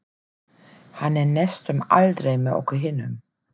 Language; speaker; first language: Icelandic; non-native, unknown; German